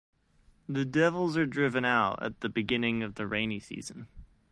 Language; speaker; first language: English; native; English